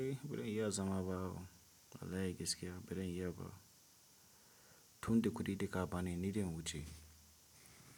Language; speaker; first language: Hausa; non-native, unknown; Tiv